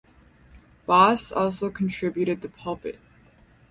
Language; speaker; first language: English; native; English